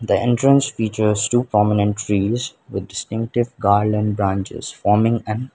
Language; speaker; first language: English; non-native, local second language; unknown